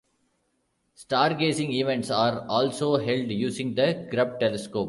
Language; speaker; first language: English; non-native, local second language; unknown